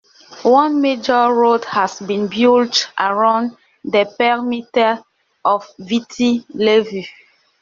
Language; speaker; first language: English; non-native, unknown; French